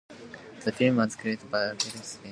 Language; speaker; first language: English; non-native, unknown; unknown